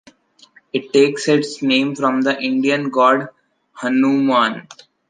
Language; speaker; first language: English; non-native, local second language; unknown